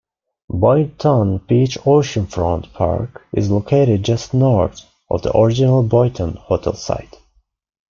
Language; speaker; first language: English; non-native, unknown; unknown